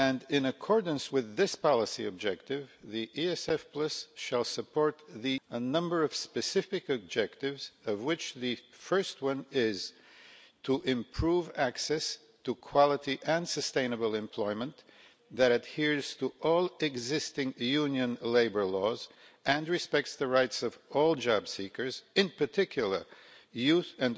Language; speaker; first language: English; non-native, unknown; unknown